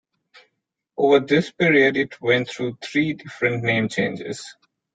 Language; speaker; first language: English; non-native, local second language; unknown